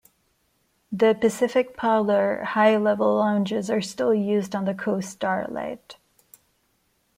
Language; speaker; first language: English; non-native, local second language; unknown